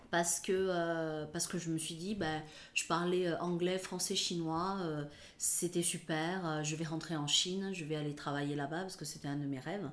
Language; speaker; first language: French; early bilingual, other home language; Chinese